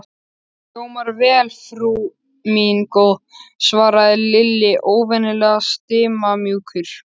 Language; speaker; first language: Icelandic; native; Icelandic